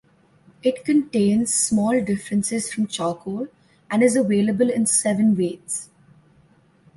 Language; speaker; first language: English; non-native, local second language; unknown